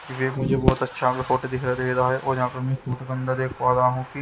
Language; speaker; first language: Hindi; native; Hindi